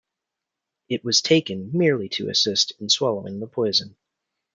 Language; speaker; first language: English; native; English